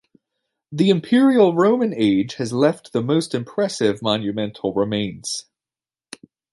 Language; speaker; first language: English; native; English